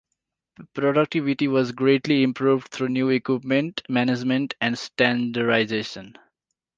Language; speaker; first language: English; non-native, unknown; Nepali